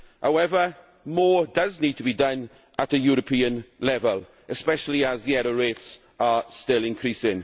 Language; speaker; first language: English; native; English